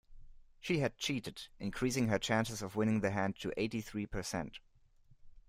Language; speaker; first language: English; non-native, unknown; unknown